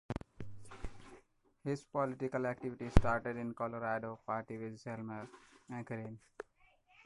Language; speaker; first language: English; non-native, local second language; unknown